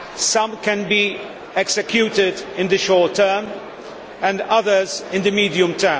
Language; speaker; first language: English; non-native, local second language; Maltese